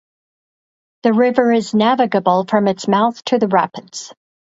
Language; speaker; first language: English; native; English